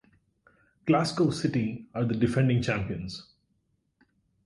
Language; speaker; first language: English; non-native, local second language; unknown